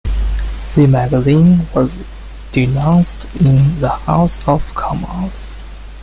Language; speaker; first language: English; non-native, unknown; Chinese